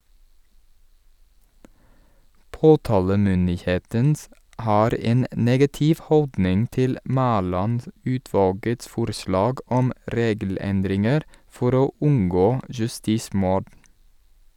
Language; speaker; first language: Norwegian; non-native, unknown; English